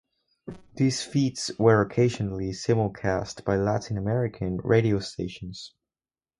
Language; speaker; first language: English; non-native, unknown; Spanish